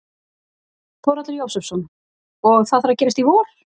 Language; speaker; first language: Icelandic; native; Icelandic